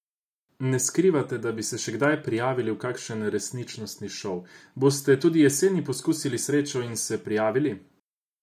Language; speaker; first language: Slovenian; non-native, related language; Croatian